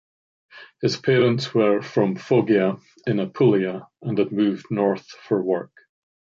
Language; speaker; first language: English; native; English